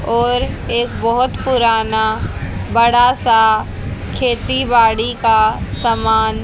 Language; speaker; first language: Hindi; native; Hindi